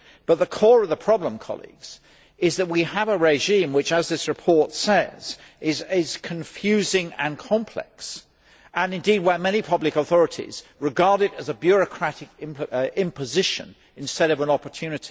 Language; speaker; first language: English; native; English